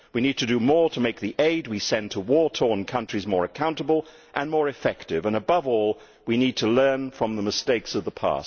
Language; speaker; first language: English; native; English